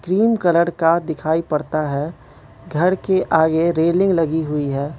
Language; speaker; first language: Hindi; non-native, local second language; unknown